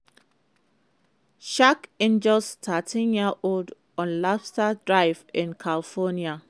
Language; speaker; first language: English; non-native, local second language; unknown